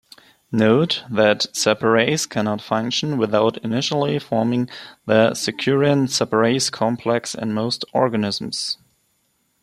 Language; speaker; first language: English; non-native, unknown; German